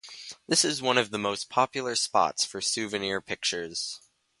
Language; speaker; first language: English; native; English